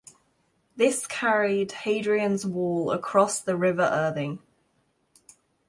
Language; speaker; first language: English; non-native, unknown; German